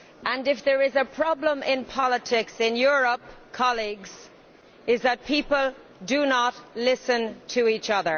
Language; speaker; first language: English; native; English